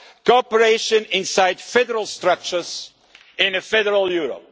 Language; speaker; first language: English; non-native, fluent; Dutch